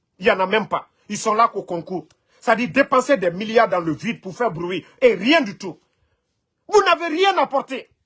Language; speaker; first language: French; non-native, local second language; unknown